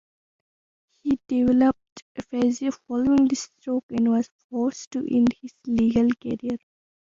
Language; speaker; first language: English; non-native, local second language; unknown